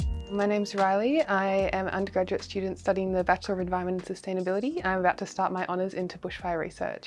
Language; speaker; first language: English; native; English